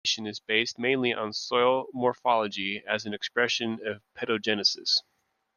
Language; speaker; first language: English; native; English